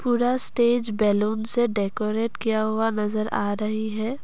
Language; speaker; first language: Hindi; non-native, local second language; Assamese